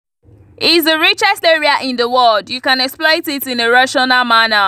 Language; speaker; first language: English; non-native, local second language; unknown